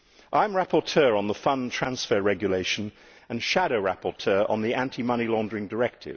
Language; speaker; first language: English; native; English